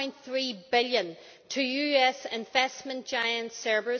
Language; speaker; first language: English; native; English